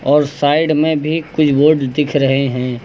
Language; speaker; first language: Hindi; native; Hindi